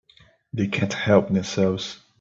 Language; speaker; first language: English; native; English